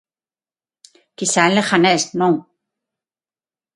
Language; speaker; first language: Galician; non-native, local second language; Spanish